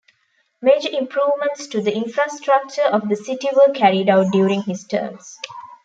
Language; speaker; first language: English; non-native, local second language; Tamil